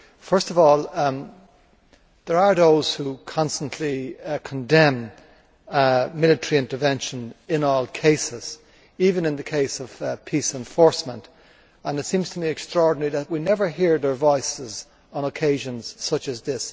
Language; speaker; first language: English; native; English